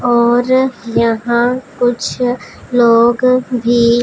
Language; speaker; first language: Hindi; non-native, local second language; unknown